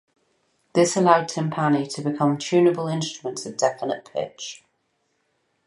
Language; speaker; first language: English; native; English